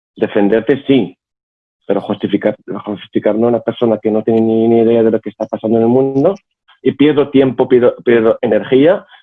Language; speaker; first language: Spanish; non-native, fluent; Arabic